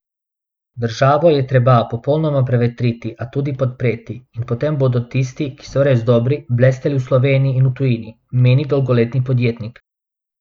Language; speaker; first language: Slovenian; non-native, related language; Bosnian